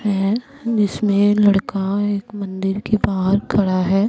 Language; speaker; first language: Hindi; non-native, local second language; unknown